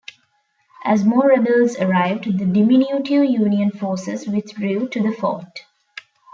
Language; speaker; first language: English; non-native, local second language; Tamil